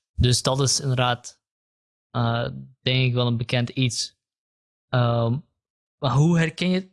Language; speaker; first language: Dutch; early bilingual, other home language; Kurdish